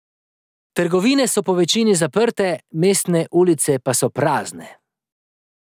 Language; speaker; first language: Slovenian; native; Slovenian